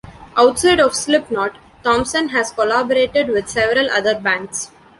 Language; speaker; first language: English; non-native, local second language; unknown